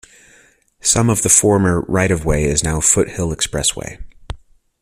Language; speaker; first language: English; native; English